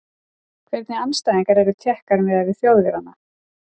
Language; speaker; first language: Icelandic; native; Icelandic